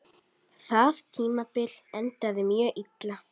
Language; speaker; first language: Icelandic; native; Icelandic